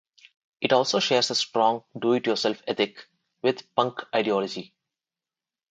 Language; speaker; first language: English; non-native, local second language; Telugu